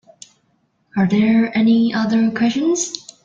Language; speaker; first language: English; non-native, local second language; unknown